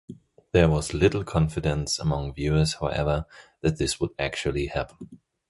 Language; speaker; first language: English; non-native, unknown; German